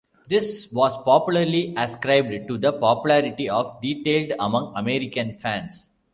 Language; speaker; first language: English; non-native, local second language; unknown